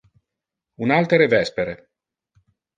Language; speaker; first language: Interlingua; non-native, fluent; Italian